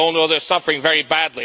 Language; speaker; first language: English; native; English